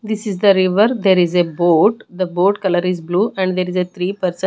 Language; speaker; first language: English; non-native, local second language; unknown